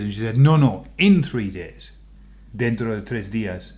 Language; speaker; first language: English; native; English